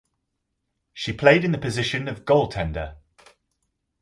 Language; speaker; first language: English; native; English